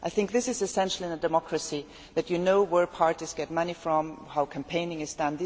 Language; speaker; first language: English; non-native, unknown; German